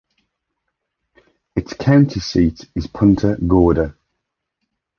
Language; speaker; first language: English; native; English